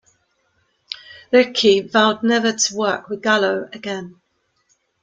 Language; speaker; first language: English; native; English